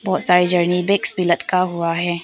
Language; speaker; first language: Hindi; non-native, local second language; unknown